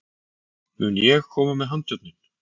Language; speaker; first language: Icelandic; native; Icelandic